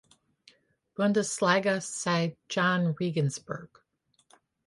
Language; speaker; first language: English; native; English